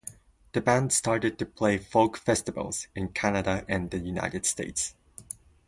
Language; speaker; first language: English; non-native, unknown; Japanese